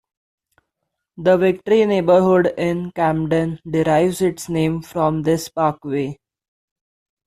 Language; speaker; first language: English; non-native, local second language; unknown